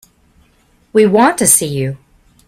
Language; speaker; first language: English; native; English